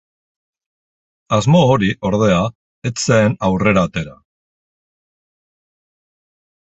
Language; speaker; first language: Basque; non-native, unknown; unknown